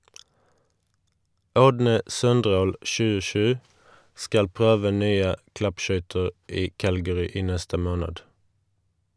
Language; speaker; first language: Norwegian; non-native, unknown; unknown